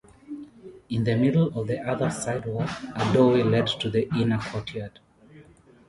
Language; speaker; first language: English; non-native, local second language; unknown